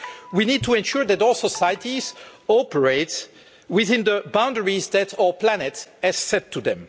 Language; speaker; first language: English; non-native, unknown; French